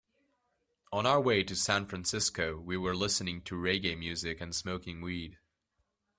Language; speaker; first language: English; native; English